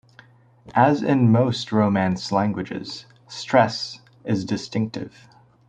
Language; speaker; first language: English; native; English